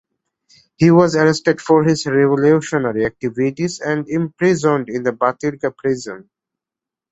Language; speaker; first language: English; non-native, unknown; Bangla